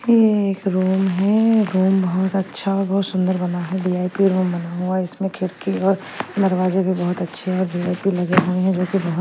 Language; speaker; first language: Hindi; non-native, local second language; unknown